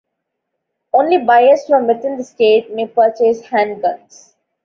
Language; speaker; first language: English; non-native, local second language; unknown